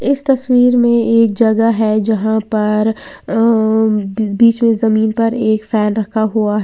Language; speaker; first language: Hindi; native; Hindi